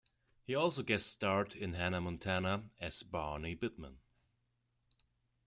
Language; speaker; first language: English; non-native, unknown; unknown